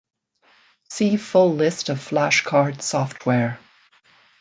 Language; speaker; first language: English; native; English